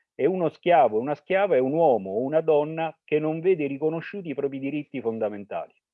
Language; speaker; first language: Italian; early bilingual, other home language; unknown